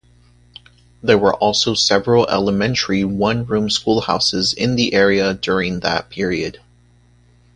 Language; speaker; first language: English; native; English